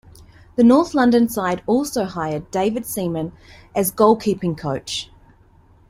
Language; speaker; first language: English; native; English